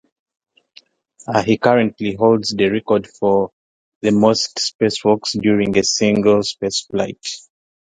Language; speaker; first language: English; non-native, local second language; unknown